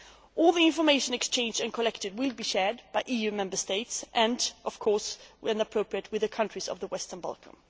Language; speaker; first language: English; non-native, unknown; Swedish